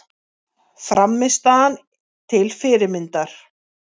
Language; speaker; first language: Icelandic; native; Icelandic